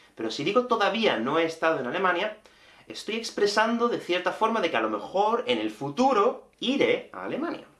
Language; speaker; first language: Spanish; native; Spanish